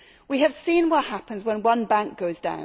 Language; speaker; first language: English; native; English